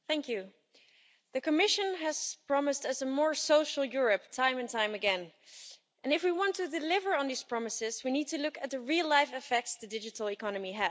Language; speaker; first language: English; non-native, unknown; Dutch